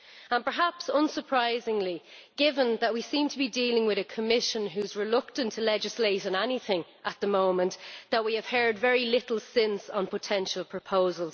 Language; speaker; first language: English; native; English